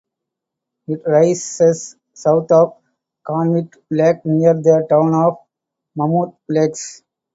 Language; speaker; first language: English; non-native, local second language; Tamil